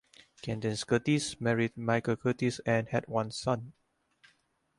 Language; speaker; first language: English; non-native, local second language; Chinese